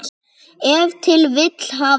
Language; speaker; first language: Icelandic; native; Icelandic